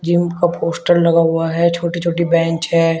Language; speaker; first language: Hindi; native; Hindi